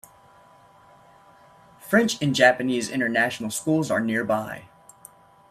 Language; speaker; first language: English; native; English